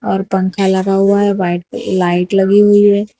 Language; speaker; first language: Hindi; non-native, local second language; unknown